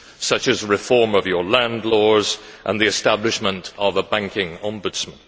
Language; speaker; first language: English; native; English